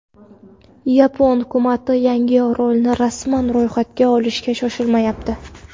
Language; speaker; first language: Uzbek; non-native, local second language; Kara-Kalpak